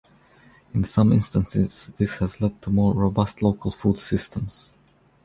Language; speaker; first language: English; non-native, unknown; Croatian